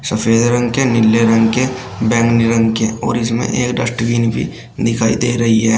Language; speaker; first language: Hindi; native; Hindi